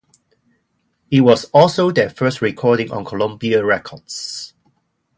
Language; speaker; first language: English; non-native, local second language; Cantonese